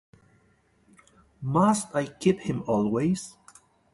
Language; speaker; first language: English; non-native, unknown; Galician